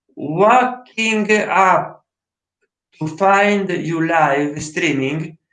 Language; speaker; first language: English; non-native, learner; Italian